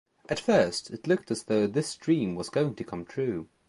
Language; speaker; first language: English; native; English